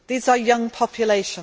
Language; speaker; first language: English; native; English